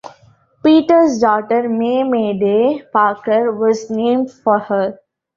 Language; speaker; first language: English; non-native, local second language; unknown